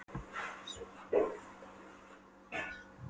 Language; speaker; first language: Icelandic; non-native, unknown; Polish